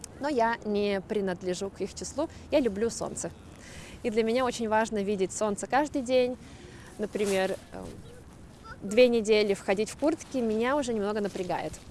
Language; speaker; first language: Russian; native; Russian